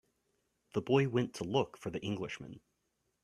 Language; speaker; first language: English; native; English